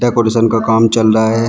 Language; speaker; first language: Hindi; native; Hindi